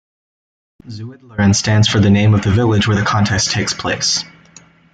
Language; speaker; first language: English; native; English